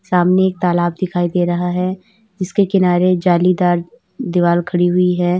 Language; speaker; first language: Hindi; native; Hindi